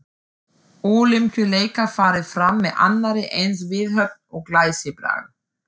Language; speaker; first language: Icelandic; non-native, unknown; German